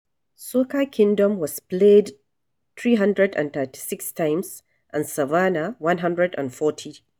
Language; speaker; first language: English; non-native, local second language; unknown